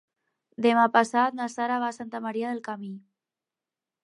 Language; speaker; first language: Catalan; non-native, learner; Spanish